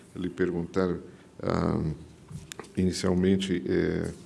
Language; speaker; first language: Portuguese; native; Portuguese